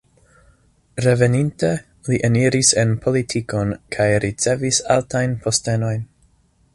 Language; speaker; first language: Esperanto; non-native, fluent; English